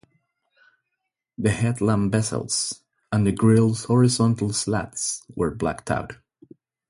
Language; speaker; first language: English; non-native, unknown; Spanish